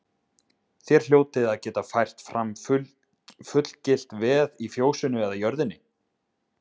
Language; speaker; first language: Icelandic; native; Icelandic